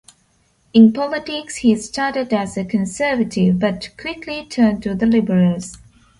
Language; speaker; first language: English; non-native, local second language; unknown